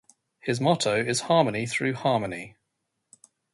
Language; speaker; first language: English; native; English